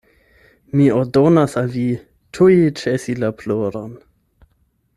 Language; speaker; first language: Esperanto; non-native, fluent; German